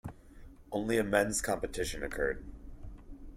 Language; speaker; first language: English; native; English